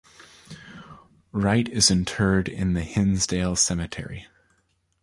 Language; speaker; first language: English; native; English